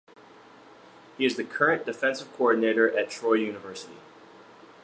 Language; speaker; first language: English; native; English